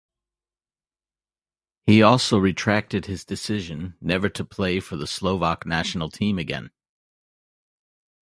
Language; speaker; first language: English; native; English